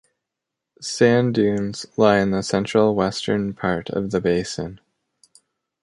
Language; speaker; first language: English; native; English